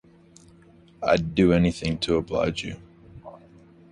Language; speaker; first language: English; native; English